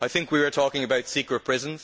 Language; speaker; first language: English; native; English